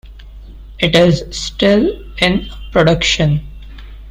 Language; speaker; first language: English; non-native, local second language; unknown